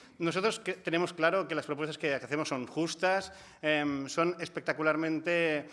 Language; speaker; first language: Spanish; non-native, local second language; Catalan